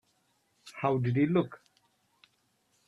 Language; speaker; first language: English; non-native, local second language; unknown